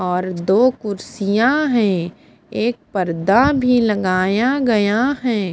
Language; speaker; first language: Hindi; non-native, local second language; Punjabi